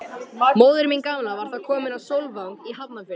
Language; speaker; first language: Icelandic; native; Icelandic